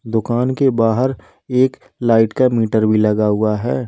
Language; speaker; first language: Hindi; native; Hindi